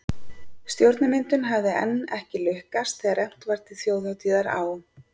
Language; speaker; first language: Icelandic; native; Icelandic